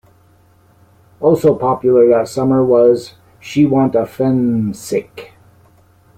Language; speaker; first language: English; native; English